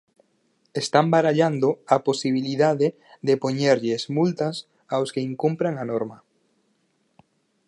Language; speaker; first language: Galician; native; Galician